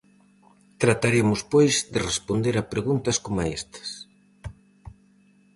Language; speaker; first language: Galician; native; Galician